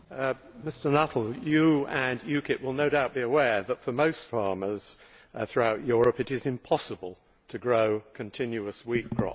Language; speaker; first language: English; native; English